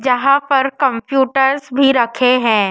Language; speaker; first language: Hindi; native; Hindi